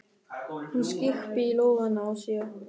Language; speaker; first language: Icelandic; non-native, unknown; German